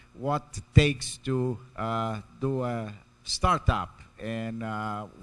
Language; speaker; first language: English; non-native, fluent; Portuguese